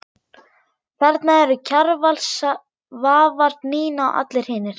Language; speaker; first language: Icelandic; non-native, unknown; German